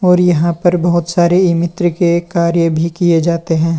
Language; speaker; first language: Hindi; native; Hindi